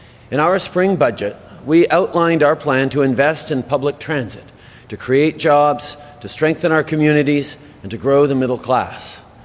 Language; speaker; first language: English; native; English